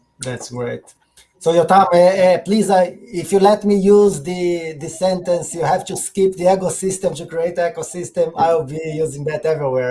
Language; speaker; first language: English; non-native, fluent; Portuguese